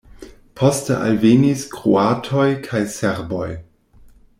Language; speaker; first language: Esperanto; non-native, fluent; German